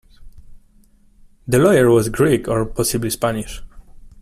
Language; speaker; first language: English; non-native, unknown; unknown